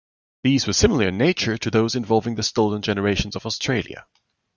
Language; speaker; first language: English; non-native, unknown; German